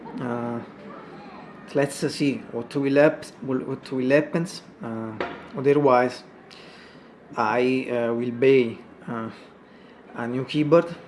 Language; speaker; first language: English; non-native, learner; Italian